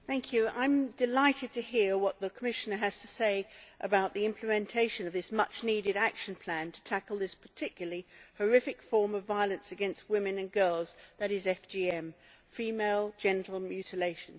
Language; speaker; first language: English; native; English